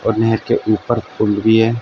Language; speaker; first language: Hindi; native; Hindi